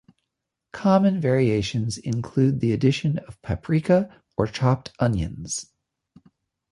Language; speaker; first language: English; native; English